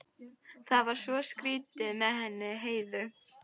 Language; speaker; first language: Icelandic; native; Icelandic